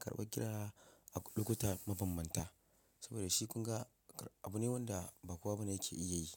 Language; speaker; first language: Hausa; non-native, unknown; Yoruba